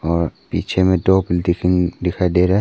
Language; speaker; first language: Hindi; early bilingual, other home language; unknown